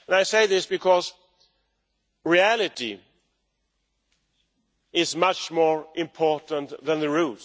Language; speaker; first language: English; non-native, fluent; Swedish